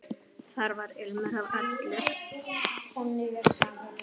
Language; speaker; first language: Icelandic; native; Icelandic